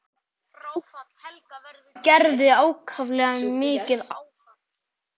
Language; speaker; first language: Icelandic; native; Icelandic